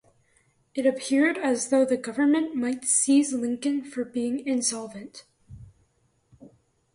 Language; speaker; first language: English; native; English